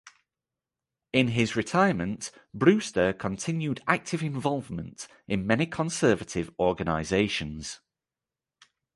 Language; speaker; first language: English; native; English